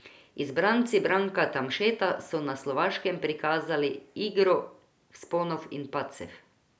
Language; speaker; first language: Slovenian; non-native, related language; Croatian